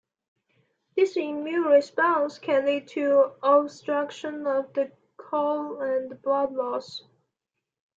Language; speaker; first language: English; non-native, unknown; Chinese